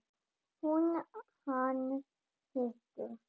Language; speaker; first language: Icelandic; non-native, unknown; German